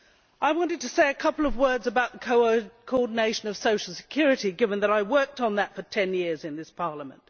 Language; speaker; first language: English; native; English